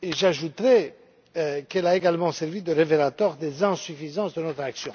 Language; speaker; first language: French; non-native, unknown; Romanian